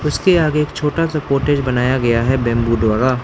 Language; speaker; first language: Hindi; non-native, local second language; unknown